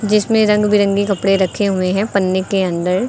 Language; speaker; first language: Hindi; native; Hindi